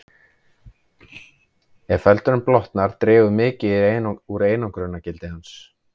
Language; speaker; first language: Icelandic; native; Icelandic